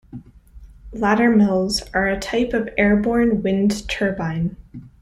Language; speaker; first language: English; native; English